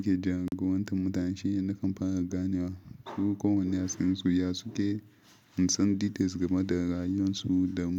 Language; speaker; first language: Hausa; non-native, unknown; Yoruba